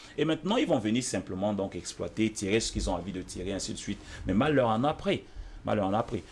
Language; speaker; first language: French; non-native, local second language; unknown